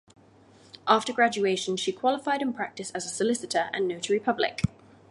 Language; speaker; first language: English; native; English